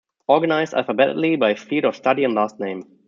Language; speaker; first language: English; non-native, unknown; German